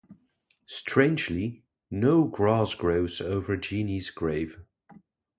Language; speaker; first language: English; non-native, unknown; Dutch